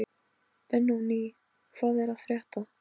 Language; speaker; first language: Icelandic; non-native, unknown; Polish